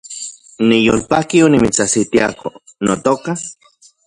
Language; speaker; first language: Central Puebla Nahuatl; non-native, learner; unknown